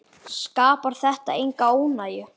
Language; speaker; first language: Icelandic; native; Icelandic